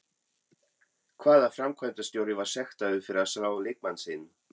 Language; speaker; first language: Icelandic; non-native, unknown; German